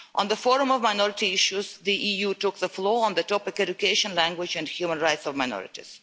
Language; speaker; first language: English; non-native, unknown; Russian